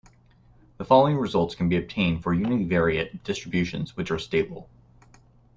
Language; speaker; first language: English; native; English